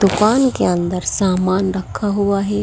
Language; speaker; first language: Hindi; native; Hindi